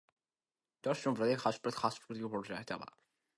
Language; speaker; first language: English; non-native, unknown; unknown